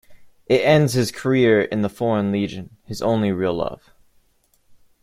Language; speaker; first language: English; native; English